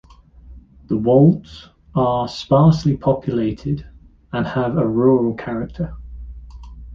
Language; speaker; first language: English; native; English